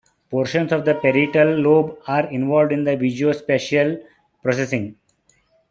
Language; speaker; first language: English; non-native, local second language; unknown